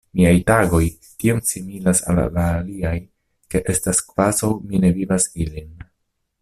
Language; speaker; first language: Esperanto; non-native, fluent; Italian